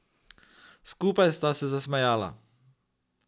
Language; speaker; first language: Slovenian; native; Slovenian